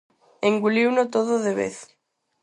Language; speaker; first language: Galician; non-native, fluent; Spanish